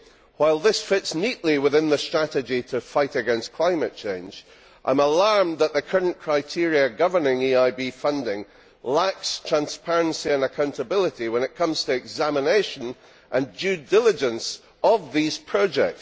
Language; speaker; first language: English; native; English